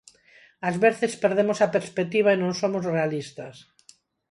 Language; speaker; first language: Galician; non-native, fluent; Spanish